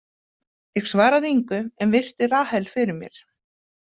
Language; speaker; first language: Icelandic; native; Icelandic